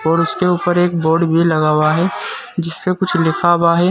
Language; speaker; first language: Hindi; native; Hindi